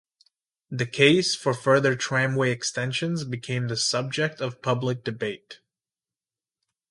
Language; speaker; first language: English; native; English